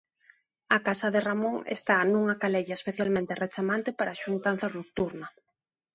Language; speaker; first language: Galician; non-native, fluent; Spanish